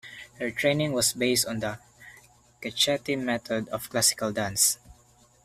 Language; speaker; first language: English; non-native, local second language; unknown